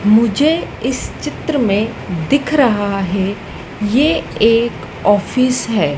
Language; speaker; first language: Hindi; native; Hindi